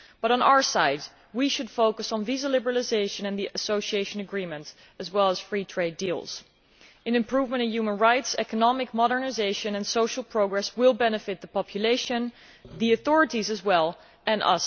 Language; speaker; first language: English; non-native, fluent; Dutch